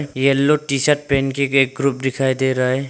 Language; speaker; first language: Hindi; non-native, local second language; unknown